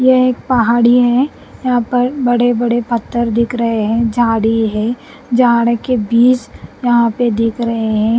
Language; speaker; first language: Hindi; non-native, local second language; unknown